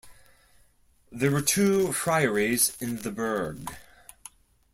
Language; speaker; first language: English; non-native, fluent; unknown